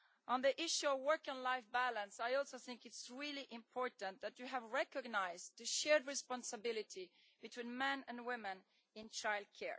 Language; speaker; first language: English; non-native, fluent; Italian